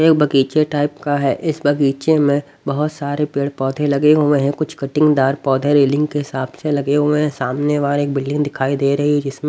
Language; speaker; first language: Hindi; native; Hindi